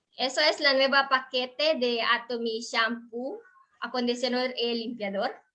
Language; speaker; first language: Spanish; non-native, learner; Filipino